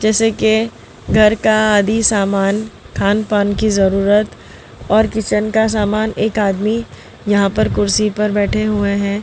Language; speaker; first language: Hindi; non-native, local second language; Gujarati